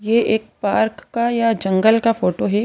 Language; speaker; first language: Hindi; native; Hindi